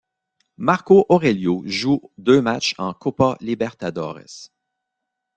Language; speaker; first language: French; native; French